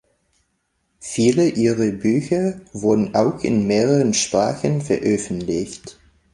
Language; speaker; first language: German; non-native, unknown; English